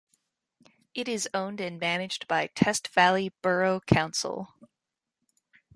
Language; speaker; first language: English; native; English